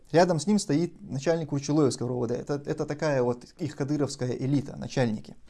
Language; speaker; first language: Russian; non-native, local second language; Chechen